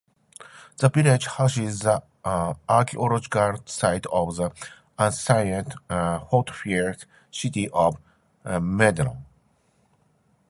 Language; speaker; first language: English; non-native, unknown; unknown